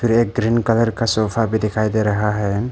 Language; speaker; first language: Hindi; non-native, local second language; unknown